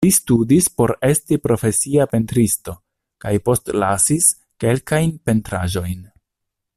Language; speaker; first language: Esperanto; non-native, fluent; Italian